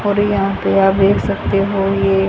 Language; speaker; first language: Hindi; native; Hindi